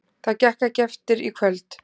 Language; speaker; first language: Icelandic; native; Icelandic